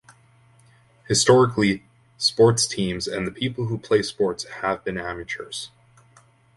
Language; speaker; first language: English; native; English